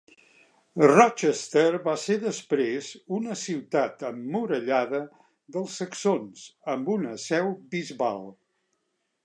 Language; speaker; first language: Catalan; native; Catalan